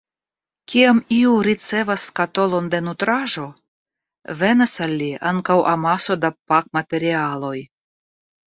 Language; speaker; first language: Esperanto; non-native, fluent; Russian